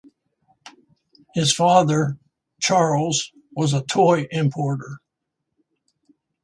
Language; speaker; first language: English; native; English